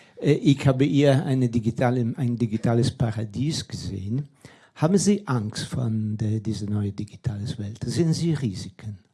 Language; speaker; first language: German; non-native, fluent; Italian